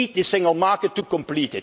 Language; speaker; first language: English; non-native, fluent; Dutch